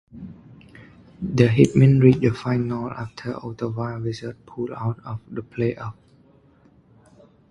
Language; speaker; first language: English; non-native, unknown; Khmer